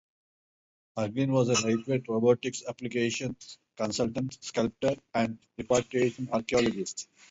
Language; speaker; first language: English; non-native, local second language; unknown